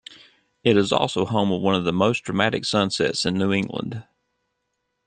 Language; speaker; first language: English; native; English